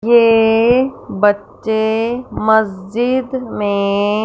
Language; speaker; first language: Hindi; non-native, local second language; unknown